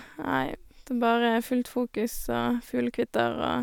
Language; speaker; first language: Norwegian; native; Norwegian